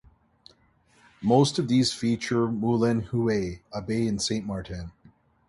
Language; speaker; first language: English; native; English